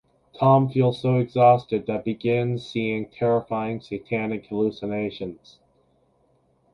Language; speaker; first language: English; native; English